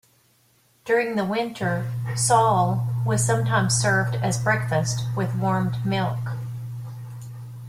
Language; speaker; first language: English; native; English